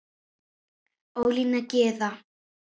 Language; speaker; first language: Icelandic; native; Icelandic